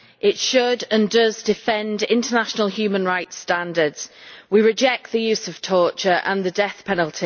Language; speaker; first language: English; native; English